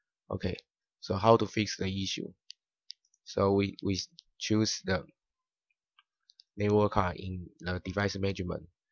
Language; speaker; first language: English; non-native, learner; Chinese